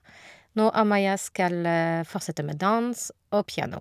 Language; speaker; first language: Norwegian; non-native, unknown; French